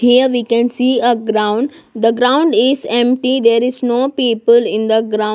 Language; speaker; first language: English; non-native, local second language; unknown